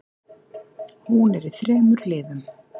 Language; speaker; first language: Icelandic; native; Icelandic